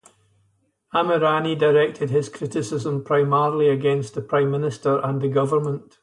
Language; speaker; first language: English; native; English